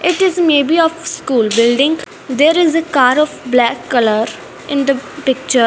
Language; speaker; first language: English; non-native, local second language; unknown